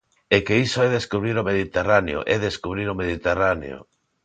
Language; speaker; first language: Galician; non-native, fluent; Spanish